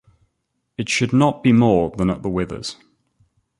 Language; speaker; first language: English; native; English